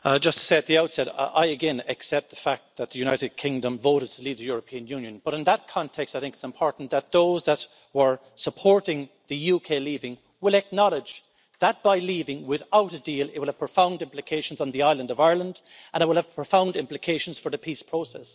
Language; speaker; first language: English; native; English